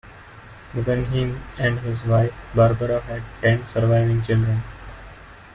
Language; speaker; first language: English; non-native, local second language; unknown